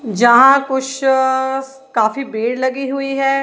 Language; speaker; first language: Hindi; non-native, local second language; Punjabi